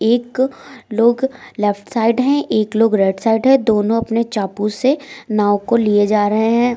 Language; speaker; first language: Hindi; native; Hindi